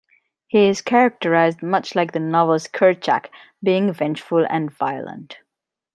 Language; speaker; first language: English; native; English